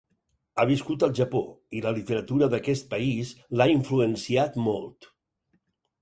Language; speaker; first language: Catalan; native; Catalan